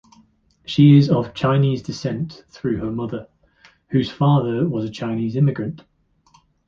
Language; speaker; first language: English; native; English